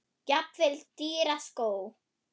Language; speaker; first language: Icelandic; non-native, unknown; German